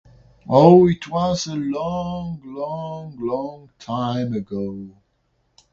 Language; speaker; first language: English; non-native, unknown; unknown